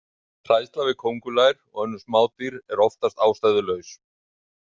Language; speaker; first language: Icelandic; native; Icelandic